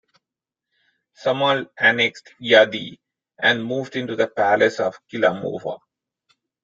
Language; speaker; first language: English; non-native, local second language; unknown